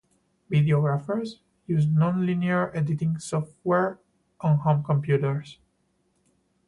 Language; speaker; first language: English; non-native, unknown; Spanish